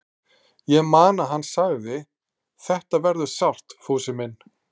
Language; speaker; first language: Icelandic; native; Icelandic